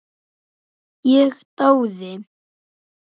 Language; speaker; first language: Icelandic; native; Icelandic